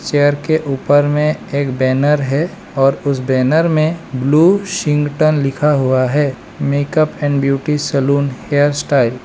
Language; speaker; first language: Hindi; non-native, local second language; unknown